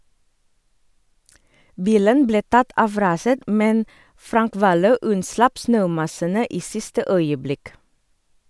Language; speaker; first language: Norwegian; non-native, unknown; Indonesian